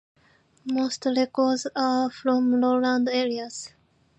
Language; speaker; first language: English; non-native, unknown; Japanese